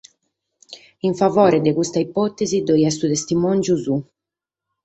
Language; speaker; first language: Sardinian; native; Sardinian